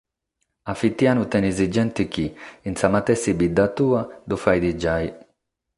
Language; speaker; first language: Sardinian; non-native, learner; Catalan